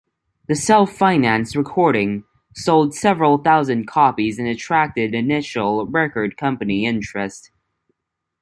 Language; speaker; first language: English; native; English